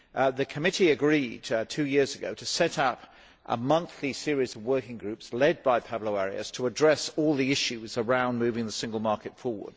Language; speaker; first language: English; native; English